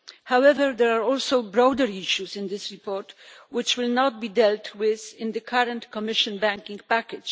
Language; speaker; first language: English; non-native, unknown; Polish